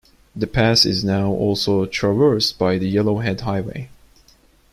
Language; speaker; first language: English; non-native, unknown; Turkish